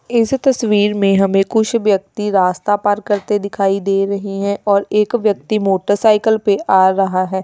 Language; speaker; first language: Hindi; native; Hindi